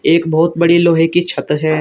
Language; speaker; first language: Hindi; native; Hindi